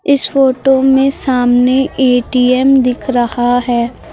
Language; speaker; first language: Hindi; native; Hindi